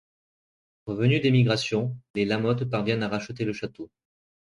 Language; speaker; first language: French; native; French